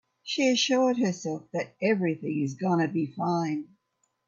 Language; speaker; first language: English; native; English